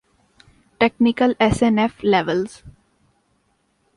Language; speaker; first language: English; non-native, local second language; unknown